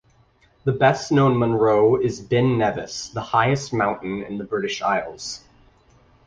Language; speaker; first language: English; native; English